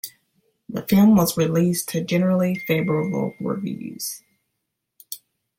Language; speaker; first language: English; native; English